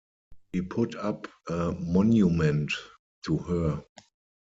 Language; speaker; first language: English; non-native, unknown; German